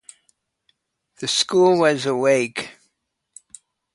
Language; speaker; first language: English; native; English